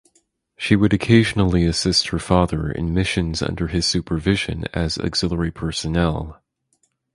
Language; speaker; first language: English; native; English